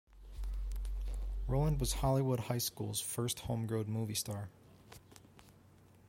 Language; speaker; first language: English; native; English